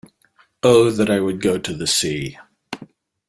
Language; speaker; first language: English; native; English